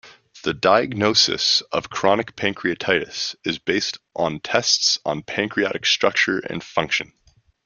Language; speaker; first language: English; native; English